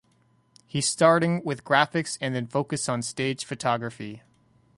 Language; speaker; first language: English; native; English